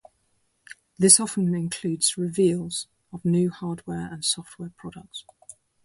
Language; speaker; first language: English; native; English